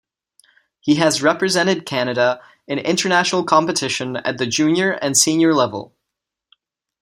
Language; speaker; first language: English; non-native, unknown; Czech